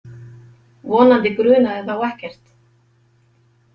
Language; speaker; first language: Icelandic; native; Icelandic